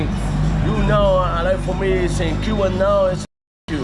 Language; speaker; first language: English; non-native, learner; Spanish